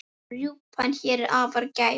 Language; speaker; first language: Icelandic; native; Icelandic